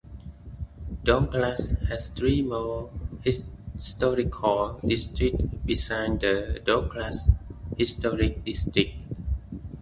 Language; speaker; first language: English; native; English